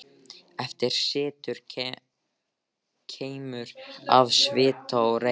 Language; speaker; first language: Icelandic; native; Icelandic